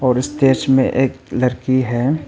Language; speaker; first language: Hindi; non-native, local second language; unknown